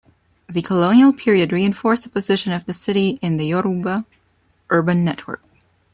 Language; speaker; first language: English; non-native, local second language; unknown